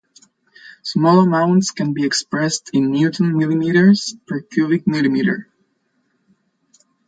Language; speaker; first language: English; non-native, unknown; Spanish